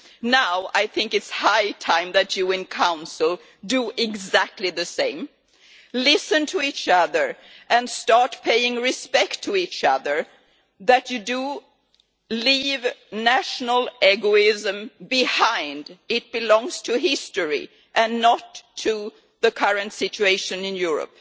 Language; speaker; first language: English; non-native, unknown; Swedish